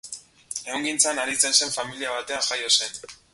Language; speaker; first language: Basque; native; Basque